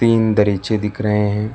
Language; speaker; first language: Hindi; non-native, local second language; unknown